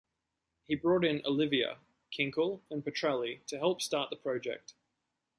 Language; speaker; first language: English; native; English